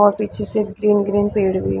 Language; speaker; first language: Hindi; native; Hindi